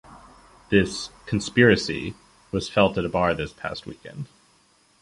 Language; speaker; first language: English; native; English